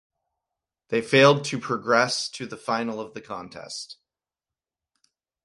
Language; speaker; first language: English; native; English